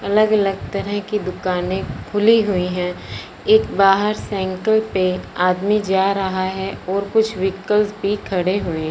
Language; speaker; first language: Hindi; non-native, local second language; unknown